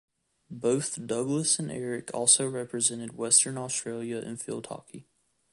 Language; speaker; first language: English; native; English